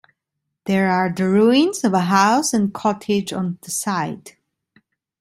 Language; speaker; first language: English; non-native, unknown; Italian